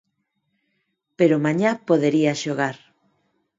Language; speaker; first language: Galician; non-native, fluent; Spanish